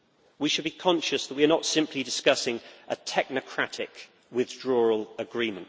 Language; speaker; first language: English; native; English